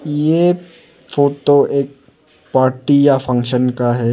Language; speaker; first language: Hindi; non-native, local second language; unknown